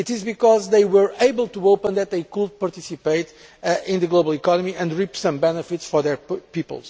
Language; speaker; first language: English; non-native, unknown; Portuguese